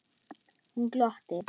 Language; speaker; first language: Icelandic; non-native, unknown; German